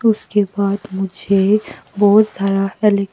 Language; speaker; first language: Hindi; non-native, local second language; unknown